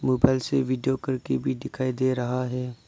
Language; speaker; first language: Hindi; non-native, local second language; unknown